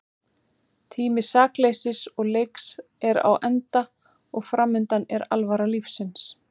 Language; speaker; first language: Icelandic; native; Icelandic